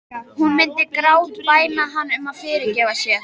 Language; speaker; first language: Icelandic; native; Icelandic